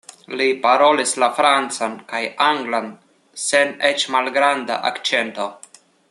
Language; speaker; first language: Esperanto; non-native, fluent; Russian